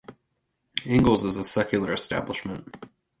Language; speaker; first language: English; native; English